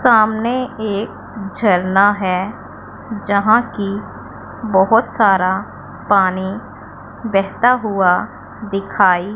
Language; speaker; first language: Hindi; non-native, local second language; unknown